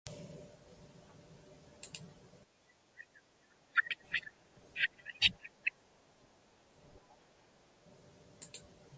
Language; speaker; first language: English; non-native, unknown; Japanese